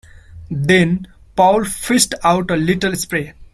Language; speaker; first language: English; non-native, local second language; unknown